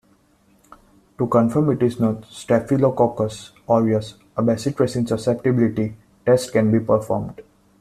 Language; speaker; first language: English; non-native, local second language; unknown